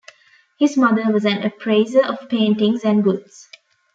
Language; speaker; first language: English; non-native, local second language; Tamil